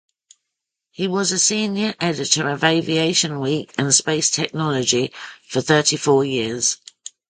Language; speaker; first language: English; native; English